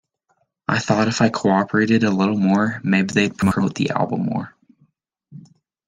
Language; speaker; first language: English; native; English